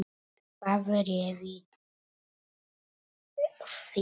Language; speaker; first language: Icelandic; non-native, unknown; Polish